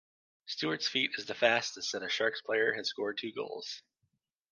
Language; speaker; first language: English; native; English